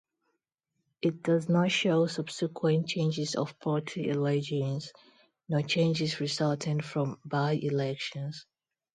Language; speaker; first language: English; non-native, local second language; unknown